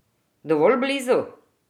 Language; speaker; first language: Slovenian; non-native, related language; Croatian